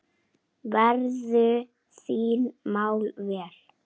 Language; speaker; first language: Icelandic; native; Icelandic